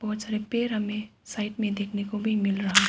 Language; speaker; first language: Hindi; non-native, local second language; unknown